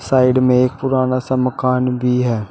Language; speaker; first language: Hindi; native; Hindi